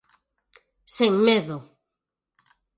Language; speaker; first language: Galician; native; Galician